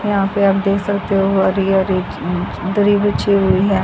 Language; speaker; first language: Hindi; native; Hindi